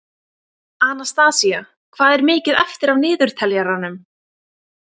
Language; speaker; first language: Icelandic; native; Icelandic